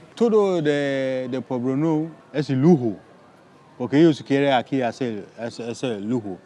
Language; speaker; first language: Spanish; non-native, learner; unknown